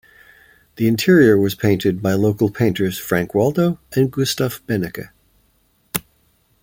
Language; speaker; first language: English; native; English